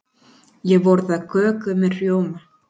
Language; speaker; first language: Icelandic; non-native, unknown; Spanish